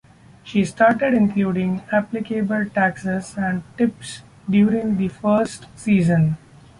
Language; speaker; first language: English; non-native, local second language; Marathi